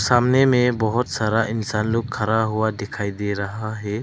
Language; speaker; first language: Hindi; early bilingual, other home language; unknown